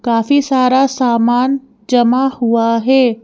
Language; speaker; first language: Hindi; native; Hindi